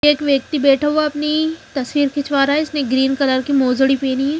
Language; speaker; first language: Hindi; native; Hindi